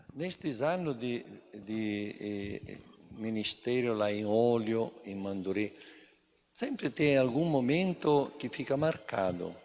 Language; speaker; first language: Portuguese; non-native, fluent; Italian